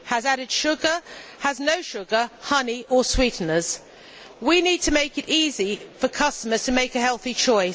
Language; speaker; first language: English; native; English